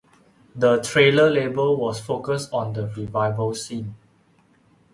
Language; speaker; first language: English; non-native, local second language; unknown